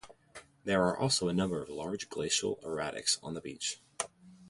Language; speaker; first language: English; native; English